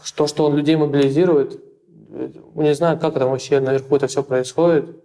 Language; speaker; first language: Russian; native; Russian